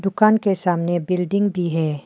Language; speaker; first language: Hindi; non-native, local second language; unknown